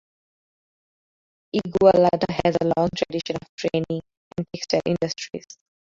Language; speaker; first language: English; non-native, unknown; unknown